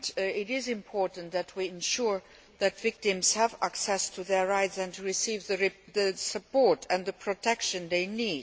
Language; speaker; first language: English; non-native, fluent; Luxembourgish